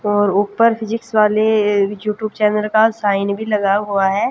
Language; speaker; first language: Hindi; native; Hindi